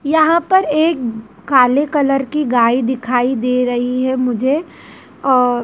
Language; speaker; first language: Hindi; native; Hindi